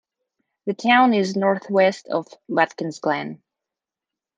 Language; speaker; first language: English; non-native, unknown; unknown